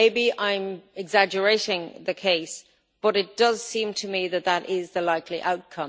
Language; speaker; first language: English; native; English